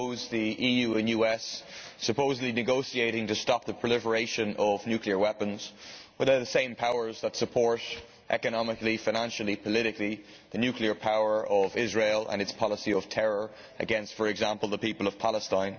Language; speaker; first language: English; native; English